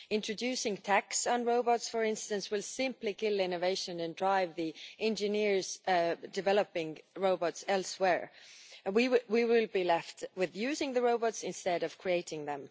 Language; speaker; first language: English; non-native, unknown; Estonian